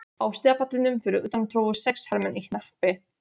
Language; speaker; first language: Icelandic; non-native, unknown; Polish